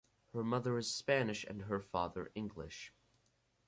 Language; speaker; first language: English; native; English